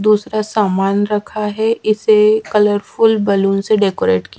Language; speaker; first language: Hindi; native; Hindi